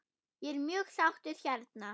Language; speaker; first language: Icelandic; non-native, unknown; German